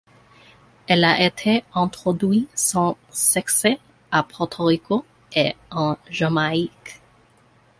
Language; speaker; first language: French; non-native, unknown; English